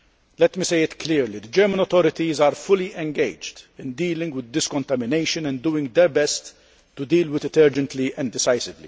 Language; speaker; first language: English; non-native, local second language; Maltese